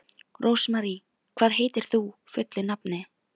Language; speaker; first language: Icelandic; non-native, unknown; Filipino